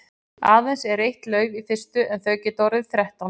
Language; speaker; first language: Icelandic; native; Icelandic